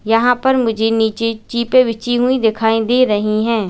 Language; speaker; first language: Hindi; native; Hindi